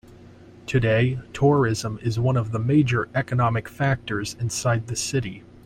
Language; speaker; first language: English; native; English